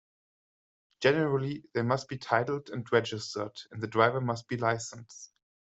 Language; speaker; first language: English; non-native, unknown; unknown